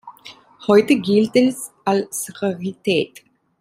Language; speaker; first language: German; non-native, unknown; Italian